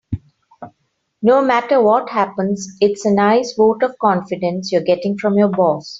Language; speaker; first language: English; non-native, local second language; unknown